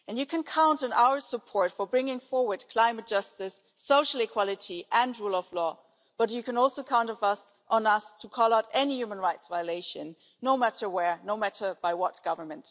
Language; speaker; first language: English; non-native, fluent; German